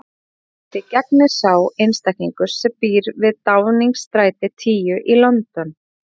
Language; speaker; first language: Icelandic; native; Icelandic